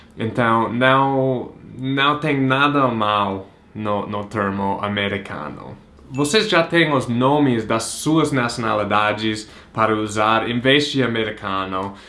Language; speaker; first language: Portuguese; non-native, fluent; English